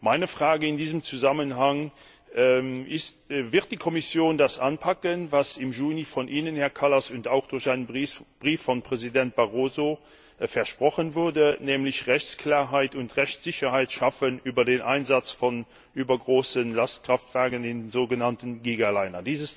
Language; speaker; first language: German; non-native, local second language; Luxembourgish